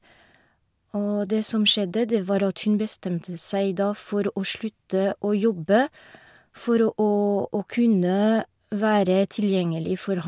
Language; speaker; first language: Norwegian; non-native, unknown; French